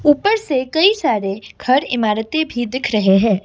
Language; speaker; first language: Hindi; non-native, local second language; Assamese